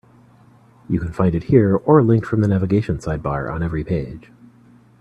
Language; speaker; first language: English; native; English